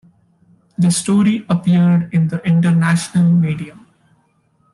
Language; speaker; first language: English; non-native, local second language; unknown